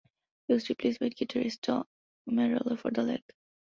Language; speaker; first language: English; non-native, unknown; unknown